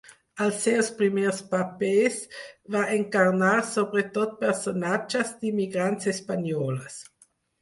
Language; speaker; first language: Catalan; non-native, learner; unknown